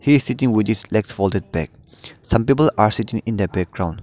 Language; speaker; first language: English; non-native, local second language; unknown